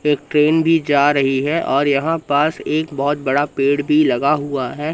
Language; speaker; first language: Hindi; native; Hindi